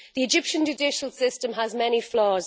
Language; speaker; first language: English; native; English